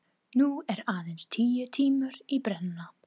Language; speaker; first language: Icelandic; non-native, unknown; English